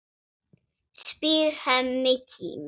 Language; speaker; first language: Icelandic; non-native, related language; Swedish